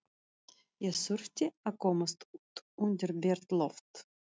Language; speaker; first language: Icelandic; non-native, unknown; Russian